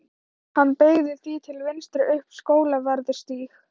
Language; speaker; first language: Icelandic; non-native, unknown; Thai